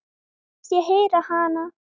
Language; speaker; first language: Icelandic; native; Icelandic